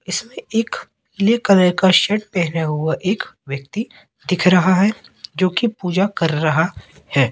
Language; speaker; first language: Hindi; native; Hindi